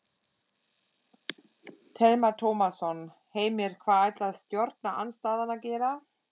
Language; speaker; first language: Icelandic; non-native, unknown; German